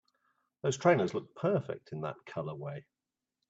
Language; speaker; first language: English; native; English